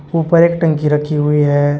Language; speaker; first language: Hindi; native; Hindi